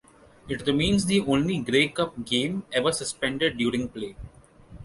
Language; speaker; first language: English; non-native, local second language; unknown